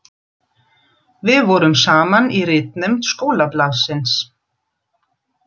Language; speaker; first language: Icelandic; non-native, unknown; German